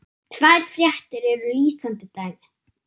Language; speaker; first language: Icelandic; non-native, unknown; German